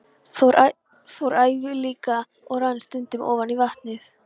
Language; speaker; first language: Icelandic; non-native, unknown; Polish